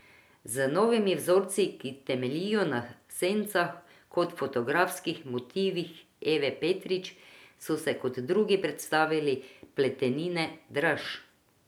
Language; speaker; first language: Slovenian; non-native, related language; Croatian